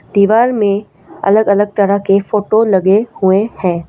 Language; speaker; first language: Hindi; non-native, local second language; Assamese